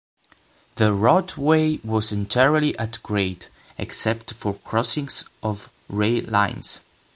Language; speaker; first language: English; non-native, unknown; Italian